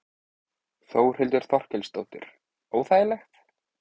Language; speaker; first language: Icelandic; native; Icelandic